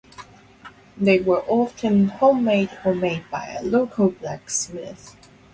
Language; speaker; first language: English; non-native, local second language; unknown